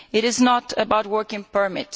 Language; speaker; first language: English; non-native, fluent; Italian